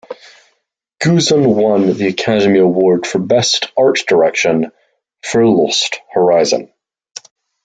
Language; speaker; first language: English; native; English